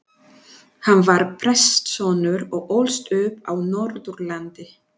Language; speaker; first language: Icelandic; non-native, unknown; Spanish